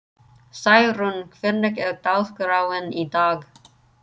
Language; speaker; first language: Icelandic; non-native, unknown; English